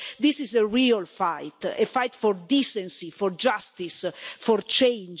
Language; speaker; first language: English; non-native, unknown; Italian